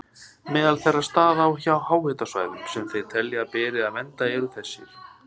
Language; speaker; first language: Icelandic; native; Icelandic